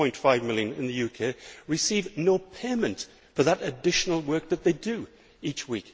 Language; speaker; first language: English; native; English